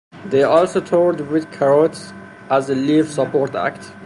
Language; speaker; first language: English; non-native, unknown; Persian